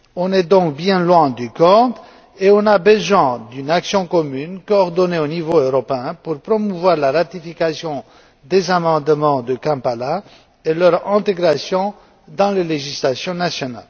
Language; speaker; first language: French; non-native, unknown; Romanian